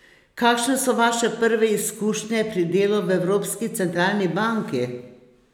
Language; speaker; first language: Slovenian; native; Slovenian